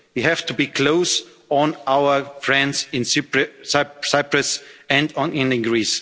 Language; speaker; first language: English; non-native, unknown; German